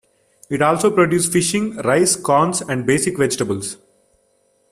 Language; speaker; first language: English; non-native, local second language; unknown